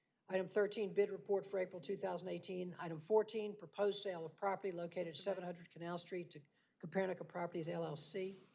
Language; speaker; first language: English; native; English